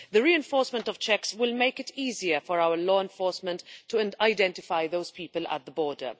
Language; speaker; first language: English; non-native, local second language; Maltese